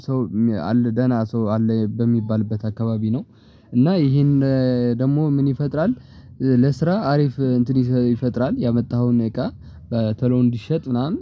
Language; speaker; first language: Amharic; non-native, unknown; Tigrinya